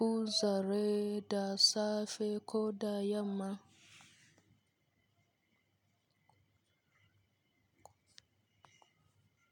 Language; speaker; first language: Hausa; native; Hausa